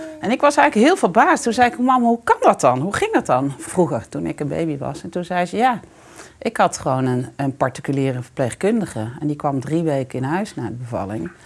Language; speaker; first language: Dutch; native; Dutch